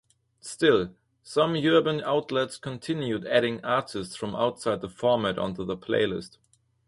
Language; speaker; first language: English; non-native, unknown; German